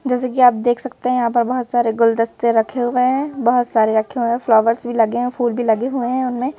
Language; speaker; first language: Hindi; native; Hindi